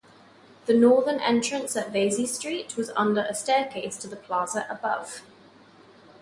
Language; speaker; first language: English; non-native, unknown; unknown